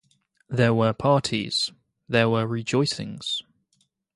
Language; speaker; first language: English; native; English